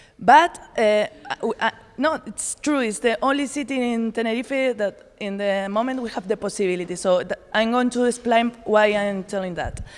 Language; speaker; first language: English; non-native, learner; Spanish